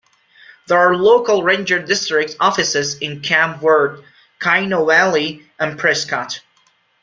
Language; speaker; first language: English; non-native, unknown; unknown